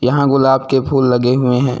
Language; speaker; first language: Hindi; native; Hindi